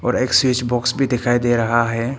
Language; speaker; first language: Hindi; non-native, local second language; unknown